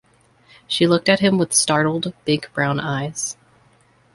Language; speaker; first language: English; native; English